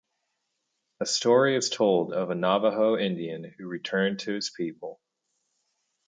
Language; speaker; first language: English; native; English